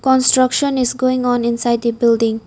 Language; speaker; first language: English; non-native, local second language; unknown